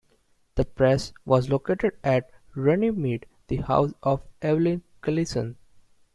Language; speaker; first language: English; non-native, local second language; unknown